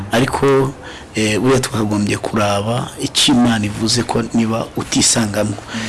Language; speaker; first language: Kinyarwanda; non-native, related language; Rundi